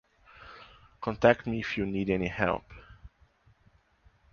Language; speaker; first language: English; non-native, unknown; Portuguese